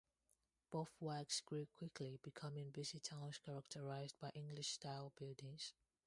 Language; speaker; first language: English; non-native, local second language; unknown